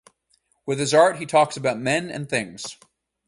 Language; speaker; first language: English; native; English